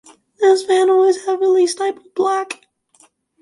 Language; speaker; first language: English; native; English